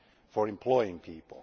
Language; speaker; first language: English; non-native, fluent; Finnish